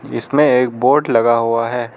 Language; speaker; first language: Hindi; non-native, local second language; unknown